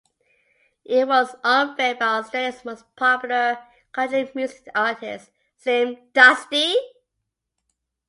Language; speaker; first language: English; native; English